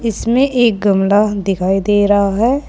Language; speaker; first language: Hindi; native; Hindi